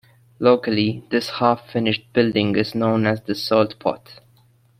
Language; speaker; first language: English; non-native, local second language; Maltese